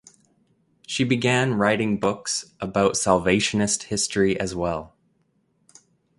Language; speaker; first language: English; native; English